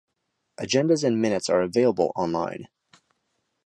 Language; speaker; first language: English; native; English